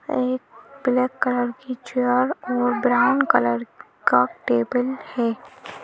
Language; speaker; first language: Hindi; native; Hindi